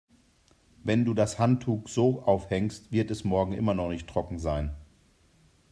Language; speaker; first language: German; native; German